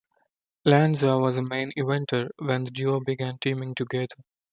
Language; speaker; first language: English; non-native, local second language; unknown